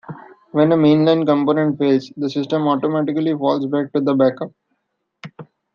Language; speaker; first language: English; non-native, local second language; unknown